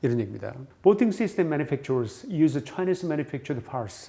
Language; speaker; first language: English; non-native, fluent; Korean